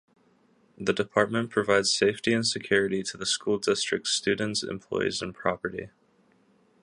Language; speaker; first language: English; native; English